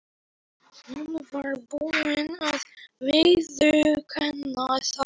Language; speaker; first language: Icelandic; non-native, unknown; Polish